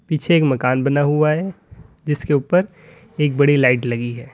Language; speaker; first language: Hindi; native; Hindi